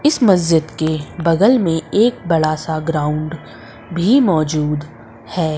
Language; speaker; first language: Hindi; native; Hindi